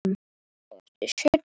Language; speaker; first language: Icelandic; native; Icelandic